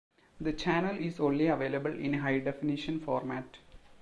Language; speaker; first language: English; non-native, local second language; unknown